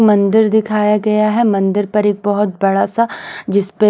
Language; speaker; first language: Hindi; non-native, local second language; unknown